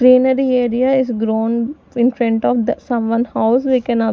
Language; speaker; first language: English; non-native, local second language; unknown